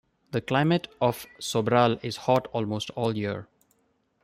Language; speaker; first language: English; non-native, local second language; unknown